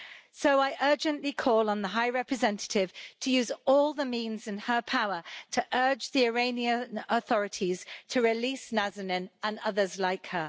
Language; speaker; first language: English; native; English